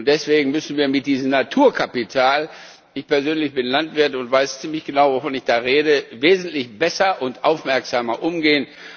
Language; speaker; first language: German; non-native, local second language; Luxembourgish